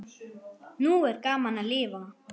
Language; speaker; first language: Icelandic; non-native, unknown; German